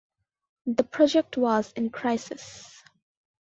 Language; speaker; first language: English; non-native, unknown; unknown